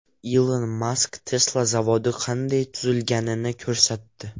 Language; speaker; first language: Uzbek; non-native, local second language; Russian